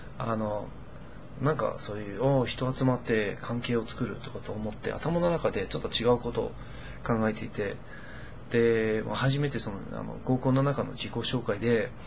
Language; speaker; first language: Japanese; non-native, fluent; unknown